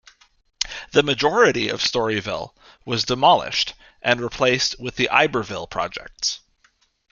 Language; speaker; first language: English; native; English